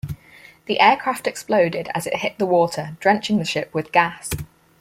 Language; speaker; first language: English; native; English